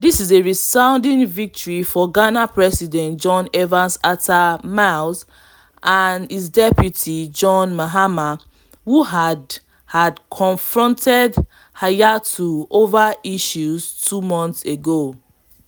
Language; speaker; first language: English; non-native, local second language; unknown